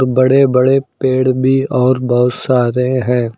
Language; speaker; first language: Hindi; native; Hindi